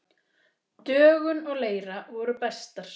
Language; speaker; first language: Icelandic; native; Icelandic